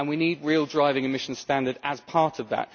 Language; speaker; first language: English; native; English